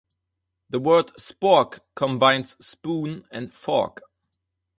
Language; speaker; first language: English; non-native, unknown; German